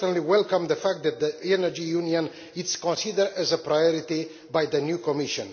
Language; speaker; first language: English; non-native, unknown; Romanian